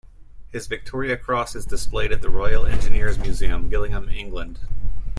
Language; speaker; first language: English; native; English